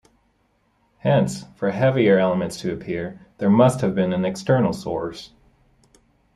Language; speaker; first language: English; native; English